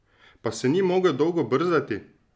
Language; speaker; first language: Slovenian; native; Slovenian